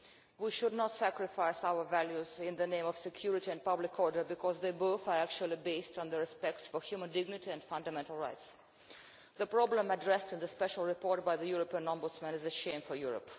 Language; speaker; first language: English; non-native, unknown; Russian